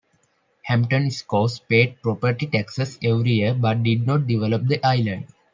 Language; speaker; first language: English; non-native, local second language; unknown